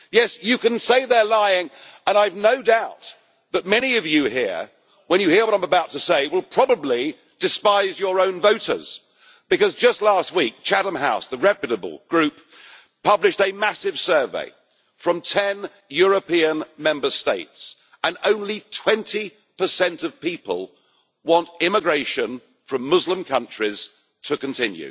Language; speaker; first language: English; native; English